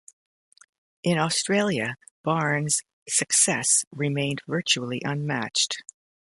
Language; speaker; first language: English; native; English